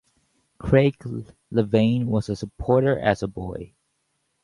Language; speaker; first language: English; native; English